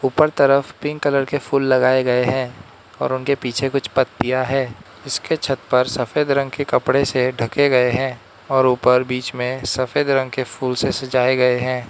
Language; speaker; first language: Hindi; non-native, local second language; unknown